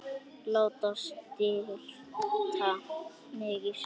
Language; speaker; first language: Icelandic; native; Icelandic